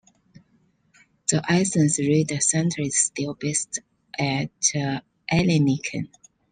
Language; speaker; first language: English; non-native, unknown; Chinese